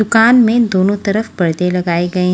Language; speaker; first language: Hindi; native; Hindi